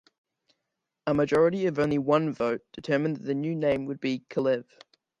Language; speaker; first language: English; native; English